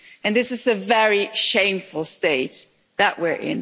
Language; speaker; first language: English; non-native, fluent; German